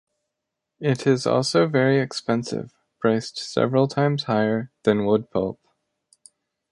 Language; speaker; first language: English; native; English